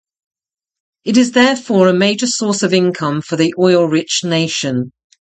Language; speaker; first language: English; native; English